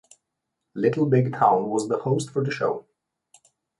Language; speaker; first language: English; non-native, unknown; Slovenian